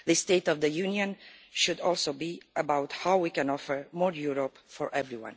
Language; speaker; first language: English; non-native, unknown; Romanian